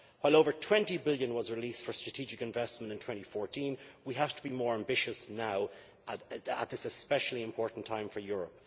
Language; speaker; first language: English; native; English